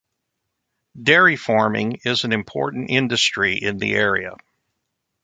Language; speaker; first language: English; native; English